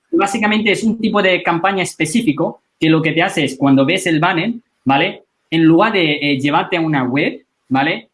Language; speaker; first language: Spanish; non-native, fluent; Chinese